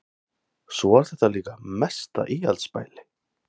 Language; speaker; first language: Icelandic; non-native, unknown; Thai